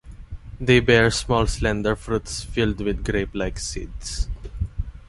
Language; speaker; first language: English; non-native, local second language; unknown